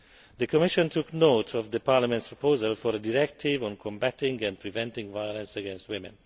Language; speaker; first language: English; non-native, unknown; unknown